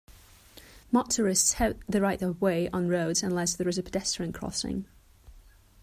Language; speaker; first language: English; non-native, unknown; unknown